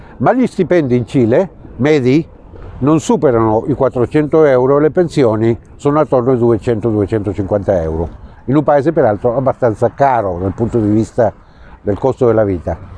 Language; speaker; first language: Italian; non-native, fluent; Spanish